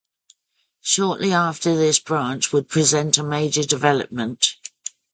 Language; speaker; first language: English; native; English